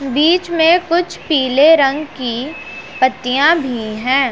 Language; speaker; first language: Hindi; non-native, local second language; Punjabi